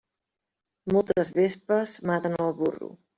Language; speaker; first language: Catalan; native; Catalan